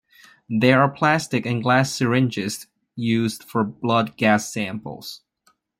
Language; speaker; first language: English; non-native, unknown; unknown